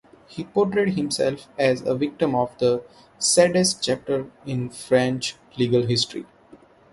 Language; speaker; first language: English; non-native, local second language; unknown